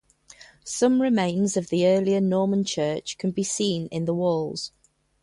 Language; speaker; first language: English; native; English